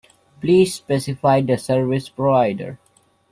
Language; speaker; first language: English; non-native, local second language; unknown